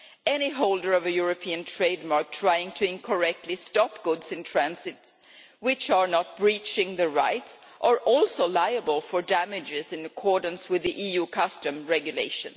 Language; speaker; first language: English; non-native, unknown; Swedish